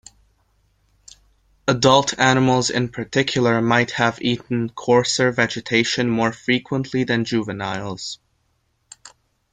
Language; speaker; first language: English; non-native, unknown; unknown